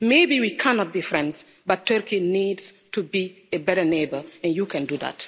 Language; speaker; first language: English; non-native, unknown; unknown